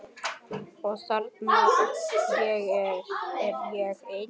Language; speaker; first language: Icelandic; native; Icelandic